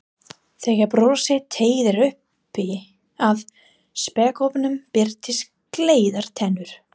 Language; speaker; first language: Icelandic; non-native, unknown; English